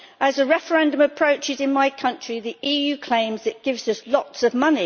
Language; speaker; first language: English; native; English